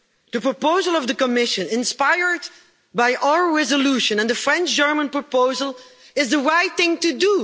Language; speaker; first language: English; non-native, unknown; Dutch